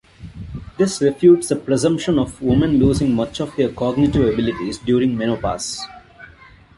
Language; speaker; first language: English; non-native, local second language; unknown